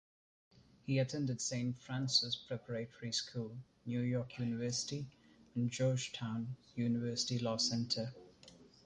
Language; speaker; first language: English; non-native, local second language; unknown